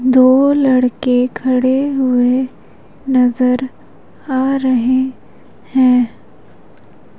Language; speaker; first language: Hindi; native; Hindi